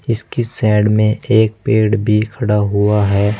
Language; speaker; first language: Hindi; native; Hindi